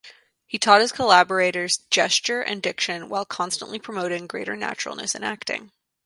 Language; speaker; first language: English; native; English